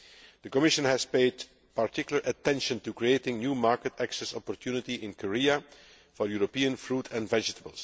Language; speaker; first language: English; non-native, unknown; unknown